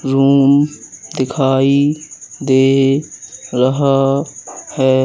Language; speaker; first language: Hindi; native; Hindi